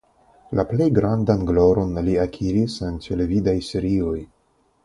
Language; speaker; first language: Esperanto; non-native, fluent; Russian